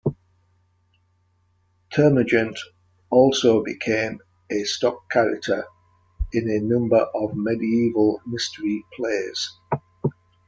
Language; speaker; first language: English; native; English